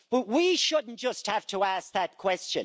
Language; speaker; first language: English; native; English